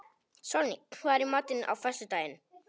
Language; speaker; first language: Icelandic; non-native, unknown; Polish